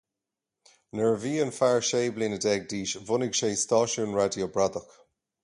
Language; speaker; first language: Irish; native; Irish